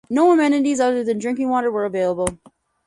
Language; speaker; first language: English; native; English